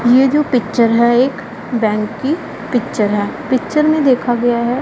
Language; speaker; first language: Hindi; non-native, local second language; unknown